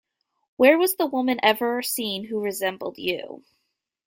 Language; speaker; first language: English; native; English